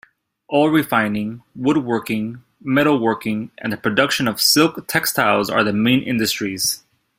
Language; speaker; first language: English; native; English